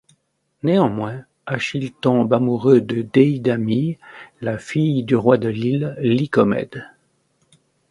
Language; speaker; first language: French; native; French